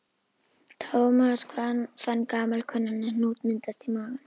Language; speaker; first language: Icelandic; native; Icelandic